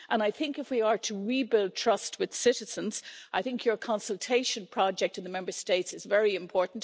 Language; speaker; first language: English; native; English